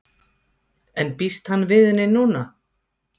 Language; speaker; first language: Icelandic; native; Icelandic